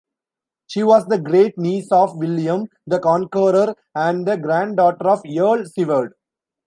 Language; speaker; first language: English; non-native, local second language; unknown